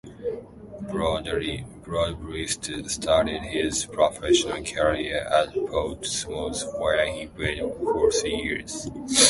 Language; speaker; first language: English; non-native, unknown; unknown